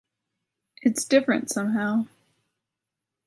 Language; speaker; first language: English; native; English